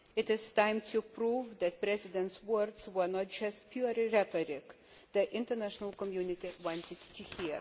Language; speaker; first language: English; non-native, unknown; Lithuanian